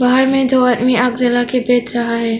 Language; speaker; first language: Hindi; non-native, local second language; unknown